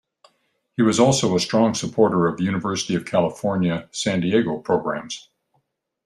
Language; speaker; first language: English; native; English